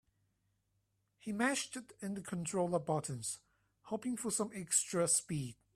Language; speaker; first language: English; non-native, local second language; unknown